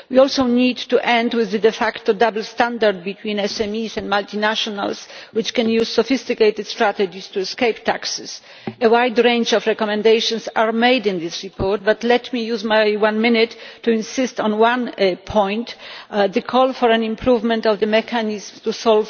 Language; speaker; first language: English; non-native, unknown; Polish